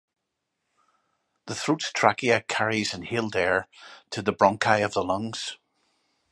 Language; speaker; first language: English; native; English